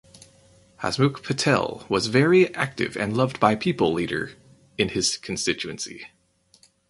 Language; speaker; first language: English; native; English